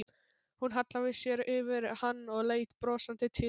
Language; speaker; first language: Icelandic; non-native, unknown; Polish